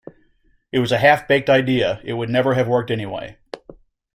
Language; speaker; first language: English; native; English